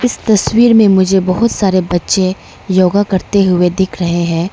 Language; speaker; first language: Hindi; non-native, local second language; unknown